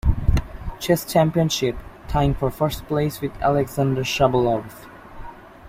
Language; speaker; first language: English; native; English